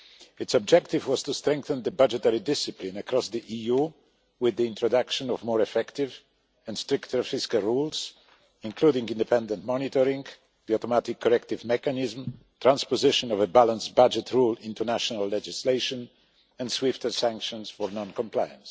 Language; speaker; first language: English; non-native, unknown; Polish